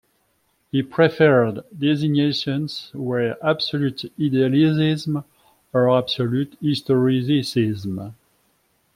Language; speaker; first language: English; non-native, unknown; French